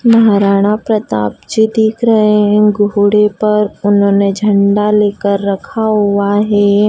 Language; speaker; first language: Hindi; native; Hindi